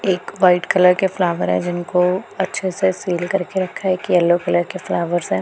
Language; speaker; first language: Hindi; non-native, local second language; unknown